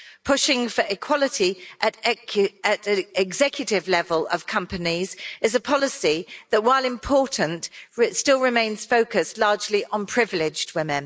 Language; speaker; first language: English; native; English